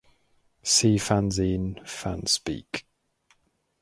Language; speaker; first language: English; native; English